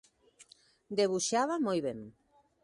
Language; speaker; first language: Galician; native; Galician